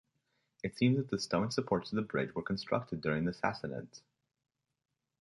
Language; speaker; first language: English; native; English